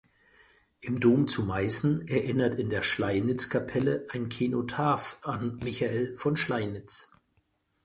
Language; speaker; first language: German; native; German